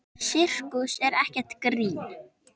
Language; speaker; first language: Icelandic; native; Icelandic